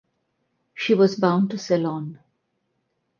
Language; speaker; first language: English; non-native, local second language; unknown